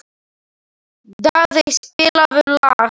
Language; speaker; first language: Icelandic; non-native, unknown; Slovak